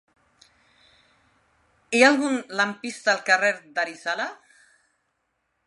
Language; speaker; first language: Catalan; non-native, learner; Spanish